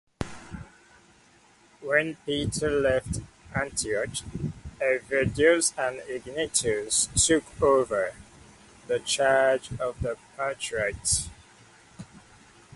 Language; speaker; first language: English; native; English